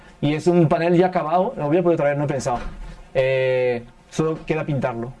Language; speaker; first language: Spanish; early bilingual, heritage; French